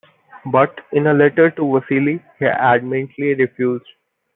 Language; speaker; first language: English; non-native, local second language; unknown